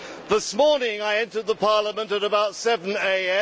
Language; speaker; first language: English; native; English